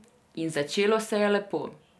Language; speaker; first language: Slovenian; non-native, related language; Serbian